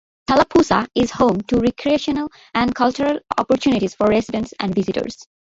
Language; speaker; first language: English; non-native, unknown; Bangla